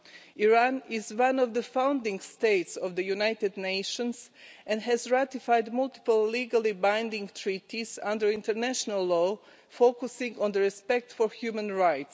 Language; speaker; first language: English; non-native, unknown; Croatian